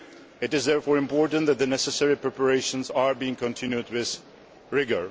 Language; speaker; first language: English; non-native, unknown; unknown